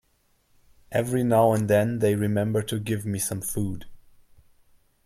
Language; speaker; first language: English; non-native, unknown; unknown